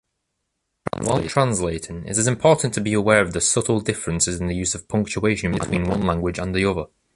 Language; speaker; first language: English; native; English